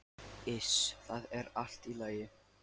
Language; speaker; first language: Icelandic; non-native, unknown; Lithuanian